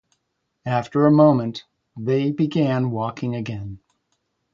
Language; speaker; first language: English; native; English